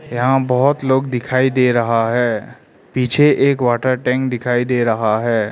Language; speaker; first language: Hindi; non-native, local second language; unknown